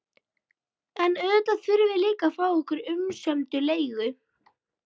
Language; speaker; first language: Icelandic; native; Icelandic